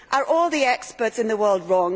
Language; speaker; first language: English; native; English